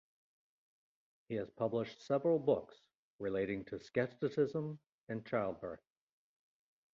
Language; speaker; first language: English; native; English